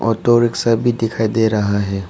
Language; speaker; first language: Hindi; non-native, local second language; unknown